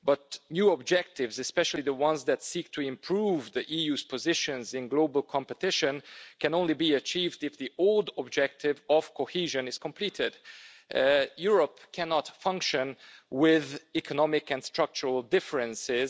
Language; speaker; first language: English; non-native, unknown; Hungarian